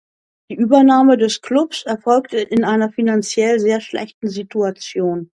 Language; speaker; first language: German; native; German